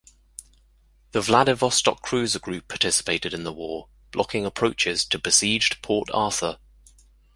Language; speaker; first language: English; native; English